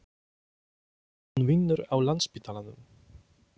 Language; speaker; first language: Icelandic; non-native, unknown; Polish